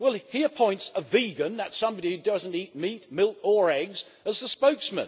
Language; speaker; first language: English; native; English